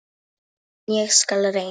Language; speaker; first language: Icelandic; non-native, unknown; Polish